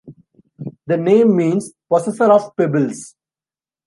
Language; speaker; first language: English; non-native, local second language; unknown